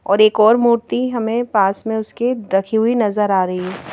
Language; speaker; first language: Hindi; native; Hindi